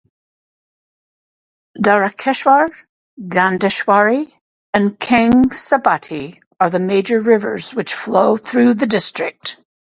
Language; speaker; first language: English; native; English